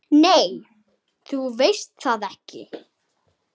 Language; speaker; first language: Icelandic; native; Icelandic